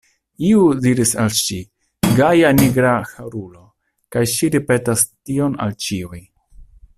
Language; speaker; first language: Esperanto; non-native, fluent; Italian